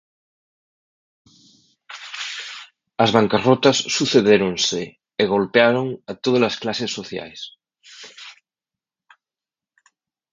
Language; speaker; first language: Galician; native; Galician